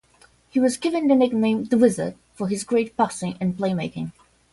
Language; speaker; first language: English; non-native, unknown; Portuguese